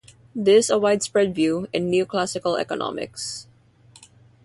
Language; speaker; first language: English; non-native, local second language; Filipino